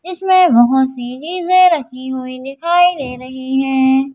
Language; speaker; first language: Hindi; native; Hindi